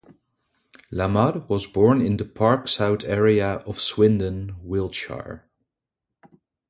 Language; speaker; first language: English; non-native, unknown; Dutch